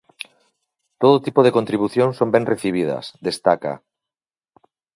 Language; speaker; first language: Galician; native; Galician